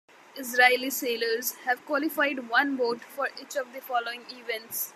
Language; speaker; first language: English; non-native, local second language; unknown